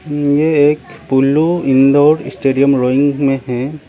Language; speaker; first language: Hindi; non-native, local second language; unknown